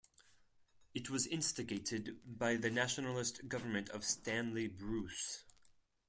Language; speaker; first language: English; non-native, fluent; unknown